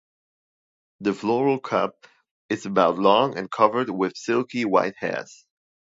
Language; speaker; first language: English; non-native, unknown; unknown